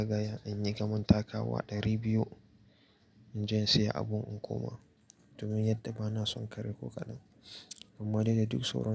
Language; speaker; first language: Hausa; native; Hausa